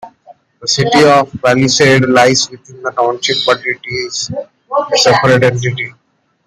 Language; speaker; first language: English; non-native, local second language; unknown